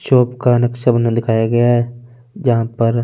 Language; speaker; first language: Hindi; non-native, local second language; Punjabi